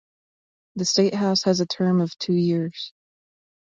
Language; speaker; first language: English; native; English